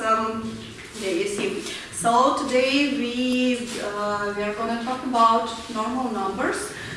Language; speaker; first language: English; non-native, learner; Ukrainian